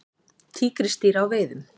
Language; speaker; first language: Icelandic; native; Icelandic